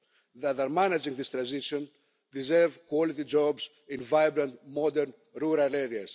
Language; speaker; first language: English; non-native, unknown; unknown